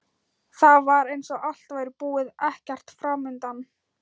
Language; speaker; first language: Icelandic; non-native, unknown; Thai